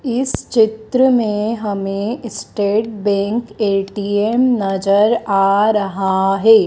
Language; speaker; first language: Hindi; native; Hindi